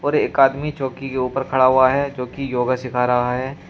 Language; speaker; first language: Hindi; native; Hindi